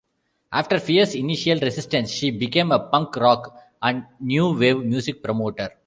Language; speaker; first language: English; non-native, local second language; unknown